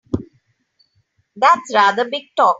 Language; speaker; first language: English; non-native, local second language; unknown